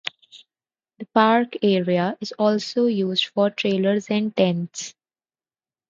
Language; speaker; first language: English; non-native, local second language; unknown